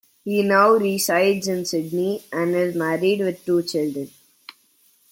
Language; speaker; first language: English; non-native, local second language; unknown